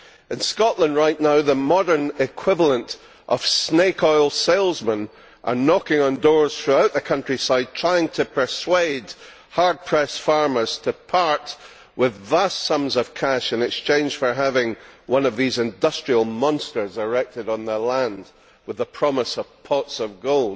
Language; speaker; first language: English; native; English